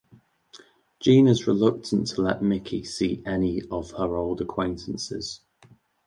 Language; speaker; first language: English; native; English